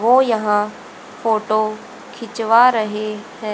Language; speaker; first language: Hindi; native; Hindi